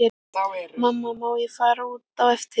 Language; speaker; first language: Icelandic; native; Icelandic